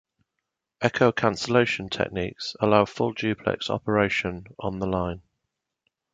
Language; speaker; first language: English; native; English